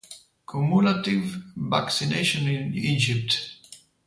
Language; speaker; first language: English; non-native, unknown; Spanish